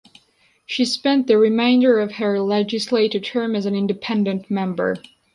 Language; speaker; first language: English; non-native, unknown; Georgian